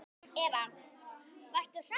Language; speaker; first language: Icelandic; native; Icelandic